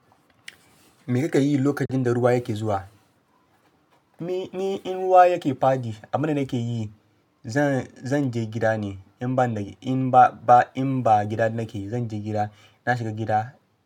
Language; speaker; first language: Hausa; non-native, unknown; Yoruba